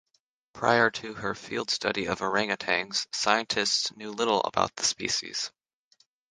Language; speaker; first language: English; native; English